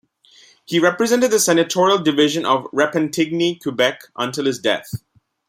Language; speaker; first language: English; non-native, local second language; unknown